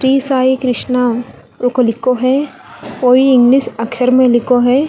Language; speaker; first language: Hindi; non-native, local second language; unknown